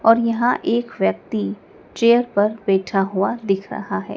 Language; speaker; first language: Hindi; native; Hindi